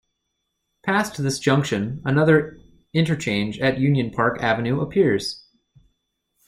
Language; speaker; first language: English; native; English